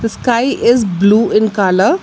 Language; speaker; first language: English; non-native, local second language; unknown